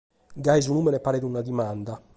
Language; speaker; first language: Sardinian; native; Sardinian